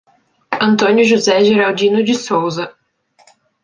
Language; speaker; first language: Portuguese; native; Portuguese